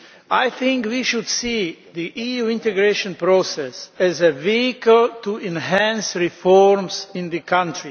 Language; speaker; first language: English; non-native, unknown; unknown